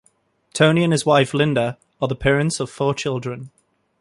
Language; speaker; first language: English; native; English